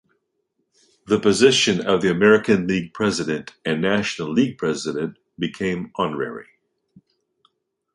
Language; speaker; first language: English; native; English